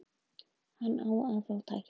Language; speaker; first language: Icelandic; native; Icelandic